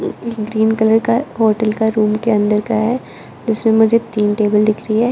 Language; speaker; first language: Hindi; non-native, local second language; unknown